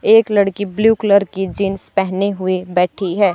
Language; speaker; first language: Hindi; native; Hindi